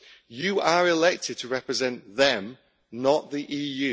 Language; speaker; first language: English; native; English